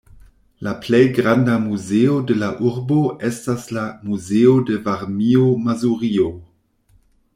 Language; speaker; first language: Esperanto; non-native, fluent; German